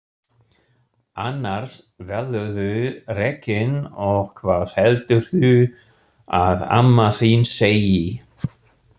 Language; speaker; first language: Icelandic; non-native, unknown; German